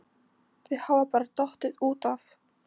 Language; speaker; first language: Icelandic; non-native, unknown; Polish